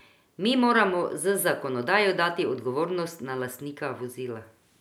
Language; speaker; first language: Slovenian; non-native, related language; Croatian